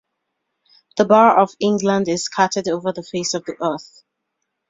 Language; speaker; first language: English; native; English